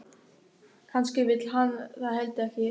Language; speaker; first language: Icelandic; non-native, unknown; German